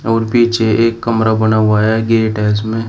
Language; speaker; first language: Hindi; native; Hindi